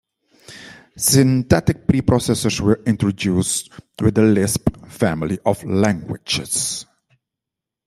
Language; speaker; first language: English; non-native, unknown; Dutch